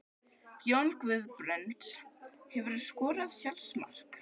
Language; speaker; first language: Icelandic; native; Icelandic